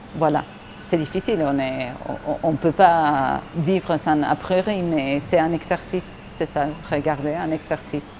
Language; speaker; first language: French; non-native, fluent; Spanish